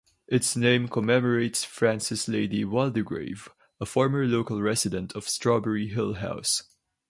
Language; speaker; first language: English; non-native, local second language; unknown